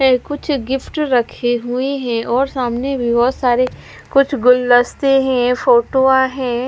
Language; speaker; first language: Hindi; non-native, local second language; Punjabi